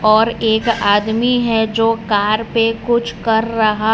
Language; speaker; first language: Hindi; non-native, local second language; Gujarati